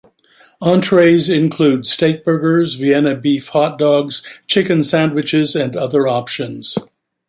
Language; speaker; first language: English; native; English